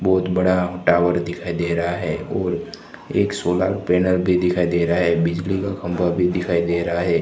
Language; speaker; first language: Hindi; non-native, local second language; Gujarati